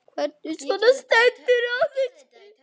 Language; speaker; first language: Icelandic; native; Icelandic